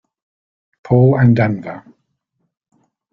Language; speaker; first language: English; native; English